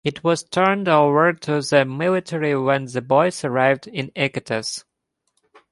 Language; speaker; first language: English; non-native, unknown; Ukrainian